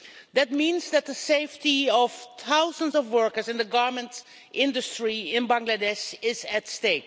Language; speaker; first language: English; non-native, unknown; Dutch